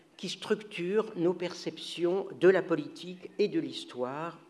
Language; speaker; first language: French; native; French